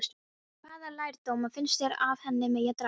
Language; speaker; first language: Icelandic; non-native, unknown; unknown